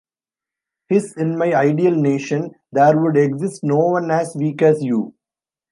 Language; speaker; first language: English; non-native, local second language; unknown